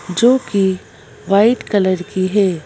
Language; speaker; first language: Hindi; native; Hindi